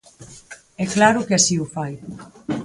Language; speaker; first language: Galician; native; Galician